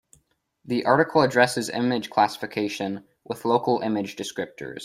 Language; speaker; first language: English; native; English